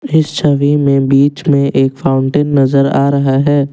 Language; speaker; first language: Hindi; non-native, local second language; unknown